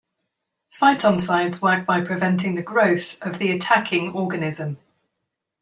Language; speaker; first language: English; native; English